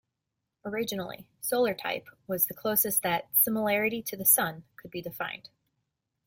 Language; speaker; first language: English; native; English